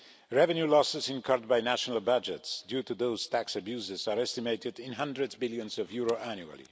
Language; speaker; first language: English; non-native, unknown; Polish